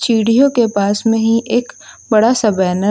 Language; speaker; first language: Hindi; native; Hindi